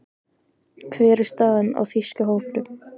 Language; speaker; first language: Icelandic; native; Icelandic